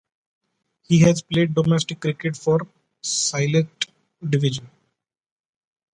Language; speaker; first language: English; non-native, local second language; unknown